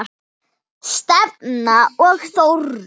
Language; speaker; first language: Icelandic; non-native, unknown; Thai